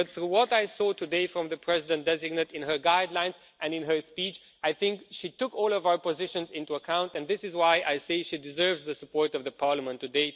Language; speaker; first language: English; non-native, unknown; Romanian